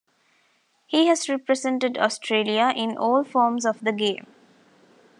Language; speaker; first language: English; non-native, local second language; Tamil